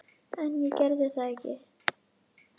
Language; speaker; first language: Icelandic; native; Icelandic